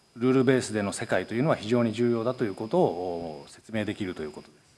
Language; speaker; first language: Japanese; native; Japanese